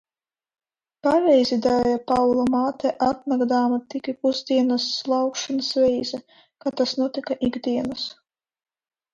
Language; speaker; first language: Latvian; non-native, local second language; Russian